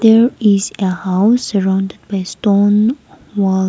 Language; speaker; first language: English; non-native, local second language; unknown